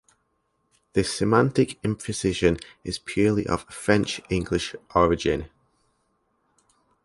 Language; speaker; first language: English; native; English